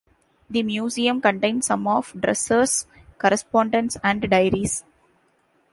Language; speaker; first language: English; non-native, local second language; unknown